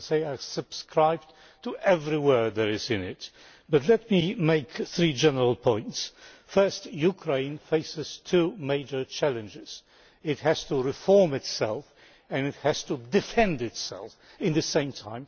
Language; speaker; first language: English; non-native, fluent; Polish